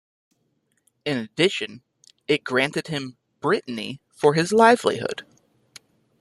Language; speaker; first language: English; native; English